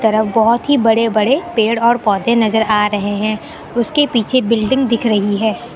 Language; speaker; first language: Hindi; native; Hindi